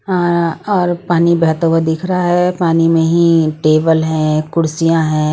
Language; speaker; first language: Hindi; non-native, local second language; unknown